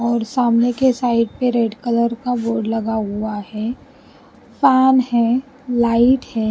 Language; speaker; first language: Hindi; non-native, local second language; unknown